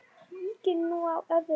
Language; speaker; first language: Icelandic; non-native, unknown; Polish